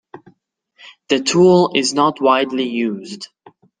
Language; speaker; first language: English; non-native, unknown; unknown